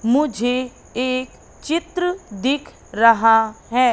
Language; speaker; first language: Hindi; native; Hindi